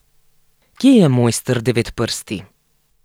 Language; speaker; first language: Slovenian; native; Slovenian